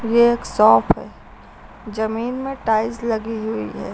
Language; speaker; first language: Hindi; native; Hindi